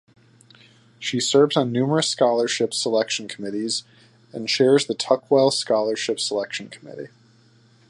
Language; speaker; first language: English; native; English